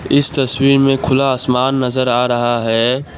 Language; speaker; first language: Hindi; non-native, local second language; Assamese